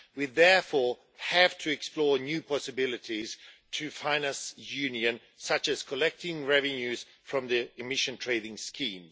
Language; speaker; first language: English; non-native, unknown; Swedish